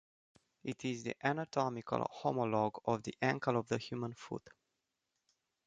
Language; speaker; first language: English; non-native, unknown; Romanian